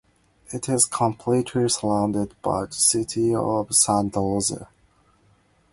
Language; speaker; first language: English; non-native, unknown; Japanese